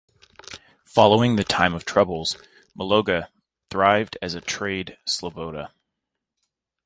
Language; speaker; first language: English; native; English